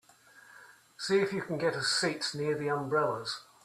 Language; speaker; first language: English; native; English